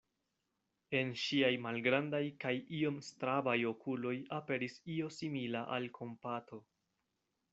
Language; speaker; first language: Esperanto; non-native, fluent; Spanish